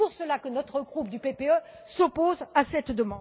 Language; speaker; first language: French; native; French